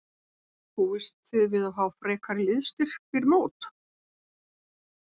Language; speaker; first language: Icelandic; native; Icelandic